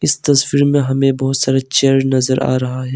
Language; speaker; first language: Hindi; early bilingual, other home language; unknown